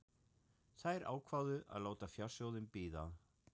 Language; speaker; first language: Icelandic; non-native, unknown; German